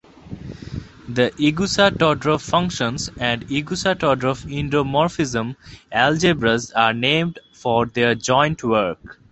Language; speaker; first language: English; non-native, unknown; Bangla